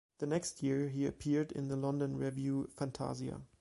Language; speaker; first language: English; non-native, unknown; German